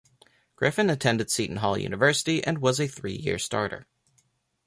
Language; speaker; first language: English; native; English